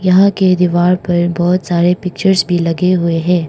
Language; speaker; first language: Hindi; non-native, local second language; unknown